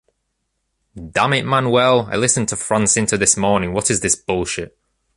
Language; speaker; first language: English; native; English